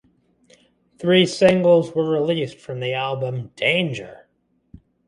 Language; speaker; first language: English; native; English